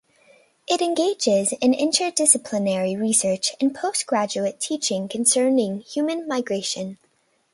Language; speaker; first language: English; native; English